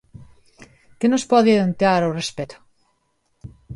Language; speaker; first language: Galician; non-native, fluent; Spanish